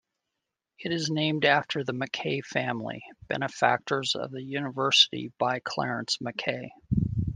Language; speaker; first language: English; native; English